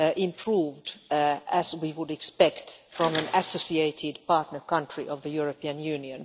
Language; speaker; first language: English; non-native, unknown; Finnish